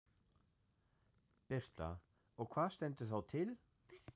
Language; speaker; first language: Icelandic; non-native, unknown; German